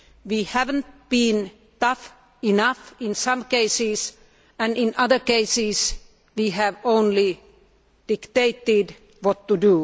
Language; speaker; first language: English; non-native, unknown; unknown